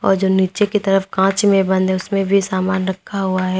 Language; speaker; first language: Hindi; native; Hindi